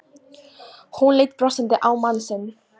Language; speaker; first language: Icelandic; non-native, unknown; Polish